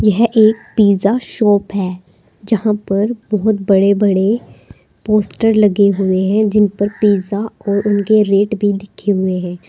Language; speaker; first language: Hindi; native; Hindi